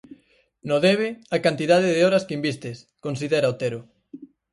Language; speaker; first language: Galician; native; Galician